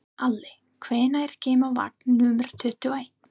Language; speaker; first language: Icelandic; non-native, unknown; English